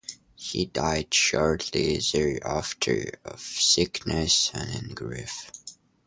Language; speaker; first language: English; native; English